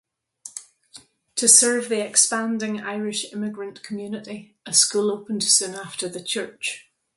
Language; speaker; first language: English; native; English